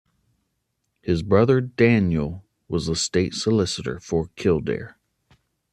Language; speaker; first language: English; native; English